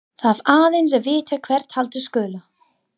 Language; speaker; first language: Icelandic; non-native, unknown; English